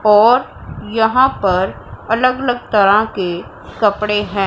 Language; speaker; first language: Hindi; non-native, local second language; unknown